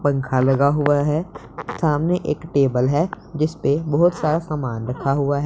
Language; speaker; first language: Hindi; non-native, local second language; Punjabi